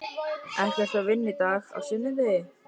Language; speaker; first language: Icelandic; native; Icelandic